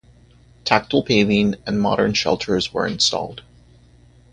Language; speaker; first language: English; native; English